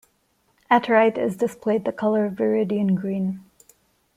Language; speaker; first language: English; non-native, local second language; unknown